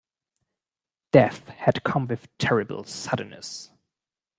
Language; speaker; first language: English; non-native, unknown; German